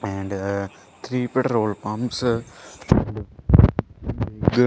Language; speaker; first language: English; non-native, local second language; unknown